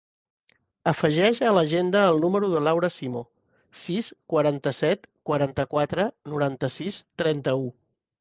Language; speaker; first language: Catalan; native; Catalan